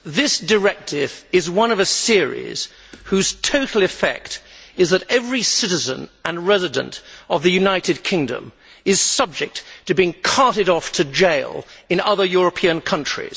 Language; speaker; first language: English; native; English